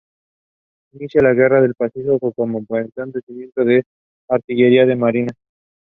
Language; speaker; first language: English; non-native, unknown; Spanish